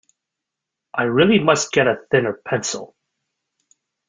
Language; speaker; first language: English; native; English